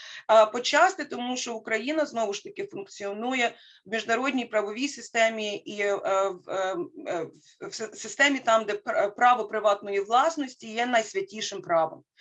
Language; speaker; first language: Ukrainian; native; Ukrainian